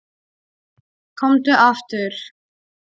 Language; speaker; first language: Icelandic; non-native, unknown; Polish